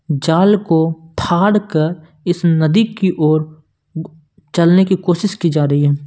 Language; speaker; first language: Hindi; non-native, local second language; Punjabi